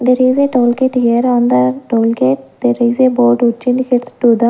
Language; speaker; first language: English; non-native, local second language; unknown